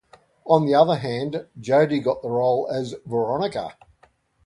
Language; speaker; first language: English; native; English